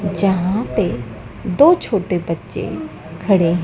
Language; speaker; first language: Hindi; native; Hindi